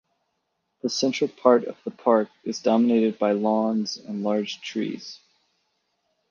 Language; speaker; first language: English; native; English